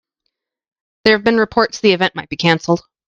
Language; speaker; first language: English; native; English